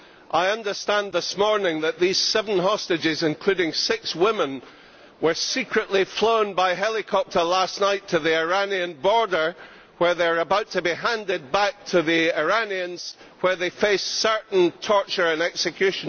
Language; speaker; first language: English; native; English